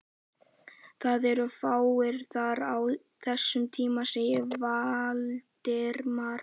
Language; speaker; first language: Icelandic; native; Icelandic